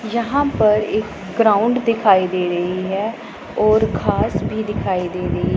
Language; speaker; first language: Hindi; non-native, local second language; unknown